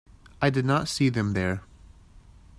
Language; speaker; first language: English; native; English